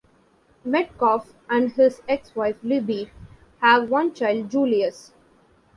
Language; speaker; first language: English; non-native, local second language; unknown